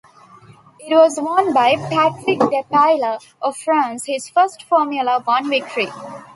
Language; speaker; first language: English; non-native, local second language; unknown